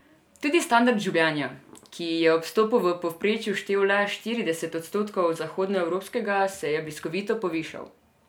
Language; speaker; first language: Slovenian; non-native, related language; Serbian